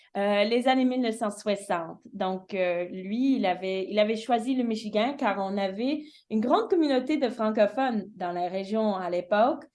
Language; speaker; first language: French; early bilingual, heritage; English